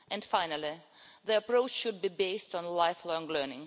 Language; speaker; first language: English; non-native, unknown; Russian